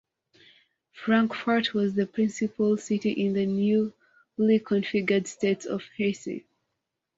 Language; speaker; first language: English; non-native, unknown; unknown